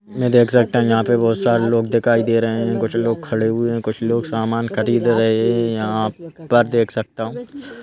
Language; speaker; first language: Hindi; native; Hindi